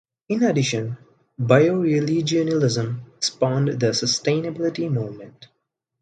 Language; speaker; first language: English; non-native, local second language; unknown